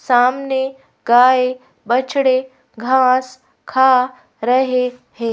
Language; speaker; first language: Hindi; native; Hindi